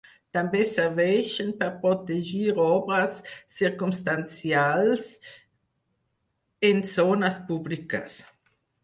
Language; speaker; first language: Catalan; non-native, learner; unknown